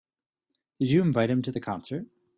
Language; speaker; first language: English; native; English